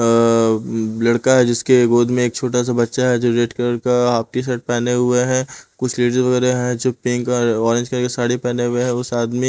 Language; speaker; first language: Hindi; non-native, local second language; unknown